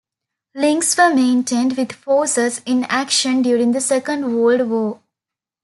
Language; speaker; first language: English; non-native, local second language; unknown